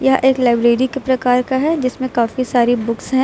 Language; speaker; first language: Hindi; native; Hindi